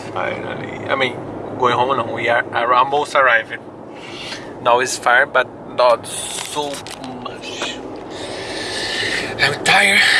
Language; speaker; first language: English; non-native, learner; Portuguese